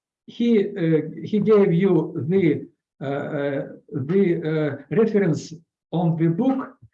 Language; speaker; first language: English; non-native, learner; Russian